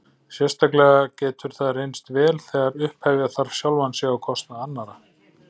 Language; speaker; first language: Icelandic; native; Icelandic